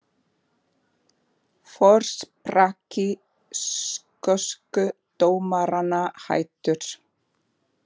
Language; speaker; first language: Icelandic; non-native, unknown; Portuguese